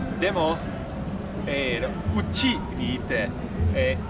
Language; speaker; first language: Japanese; non-native, learner; Portuguese